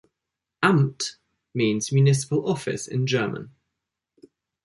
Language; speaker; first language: English; native; English